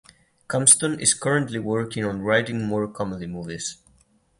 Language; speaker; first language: English; non-native, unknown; Catalan